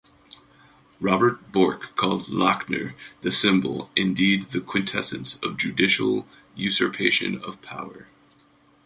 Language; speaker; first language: English; native; English